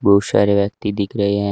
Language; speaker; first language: Hindi; native; Hindi